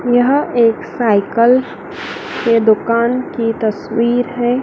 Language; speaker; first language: Hindi; native; Hindi